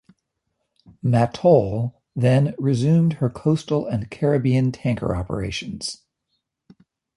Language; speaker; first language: English; native; English